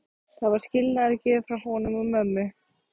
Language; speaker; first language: Icelandic; native; Icelandic